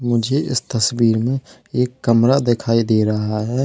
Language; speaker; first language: Hindi; native; Hindi